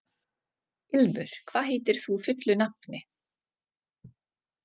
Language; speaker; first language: Icelandic; non-native, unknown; Czech